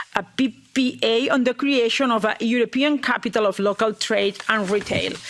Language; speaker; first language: English; non-native, fluent; Catalan